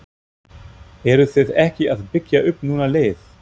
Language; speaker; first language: Icelandic; non-native, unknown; German